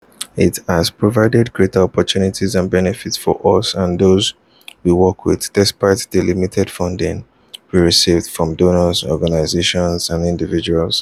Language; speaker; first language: English; non-native, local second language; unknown